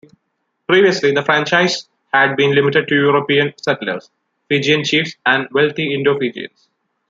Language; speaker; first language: English; non-native, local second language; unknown